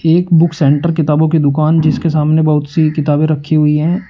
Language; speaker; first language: Hindi; native; Hindi